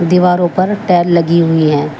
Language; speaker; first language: Hindi; native; Hindi